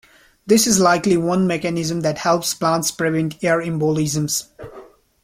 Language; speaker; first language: English; non-native, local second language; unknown